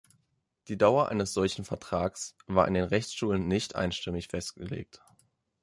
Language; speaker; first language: German; native; German